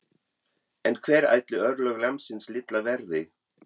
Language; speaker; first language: Icelandic; non-native, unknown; German